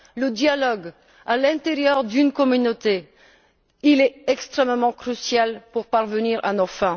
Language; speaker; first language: French; non-native, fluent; Bulgarian